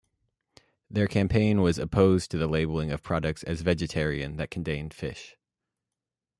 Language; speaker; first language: English; native; English